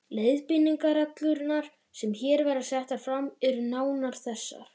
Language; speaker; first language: Icelandic; native; Icelandic